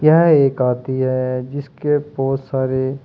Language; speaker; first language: Hindi; native; Hindi